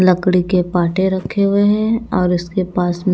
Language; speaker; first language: Hindi; non-native, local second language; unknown